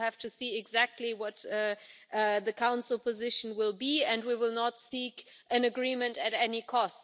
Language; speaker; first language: English; non-native, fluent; German